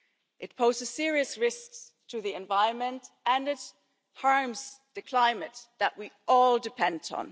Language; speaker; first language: English; non-native, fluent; German